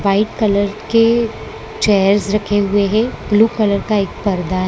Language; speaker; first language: Hindi; non-native, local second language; Gujarati